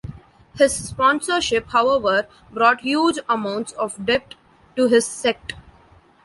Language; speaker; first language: English; non-native, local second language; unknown